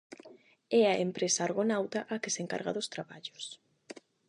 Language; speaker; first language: Galician; non-native, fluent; Spanish